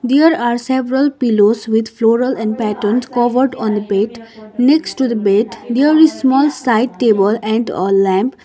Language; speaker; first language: English; non-native, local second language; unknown